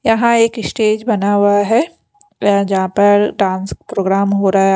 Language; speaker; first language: Hindi; non-native, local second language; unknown